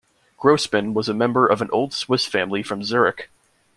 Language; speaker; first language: English; native; English